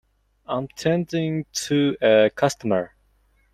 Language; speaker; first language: English; non-native, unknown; Mongolian